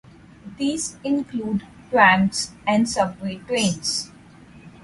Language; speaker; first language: English; non-native, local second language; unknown